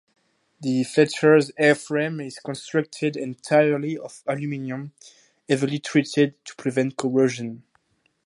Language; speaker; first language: English; non-native, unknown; French